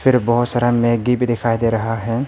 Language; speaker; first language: Hindi; non-native, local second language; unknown